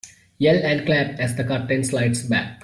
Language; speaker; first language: English; non-native, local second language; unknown